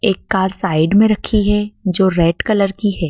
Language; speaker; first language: Hindi; native; Hindi